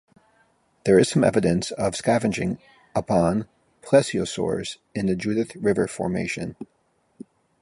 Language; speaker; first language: English; native; English